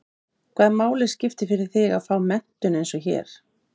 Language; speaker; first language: Icelandic; native; Icelandic